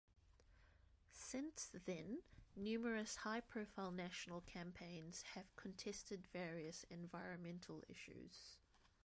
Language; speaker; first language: English; native; English